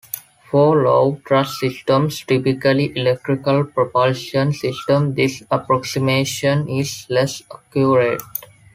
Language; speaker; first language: English; non-native, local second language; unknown